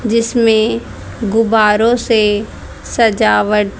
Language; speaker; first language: Hindi; native; Hindi